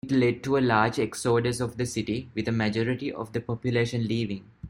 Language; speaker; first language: English; non-native, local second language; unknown